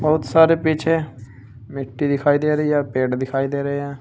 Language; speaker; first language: Hindi; native; Hindi